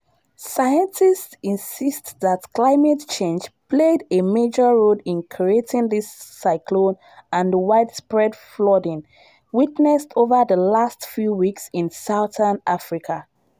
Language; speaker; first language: English; non-native, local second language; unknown